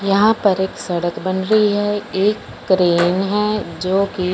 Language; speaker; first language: Hindi; non-native, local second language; Punjabi